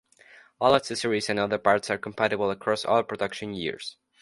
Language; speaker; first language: English; non-native, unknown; Spanish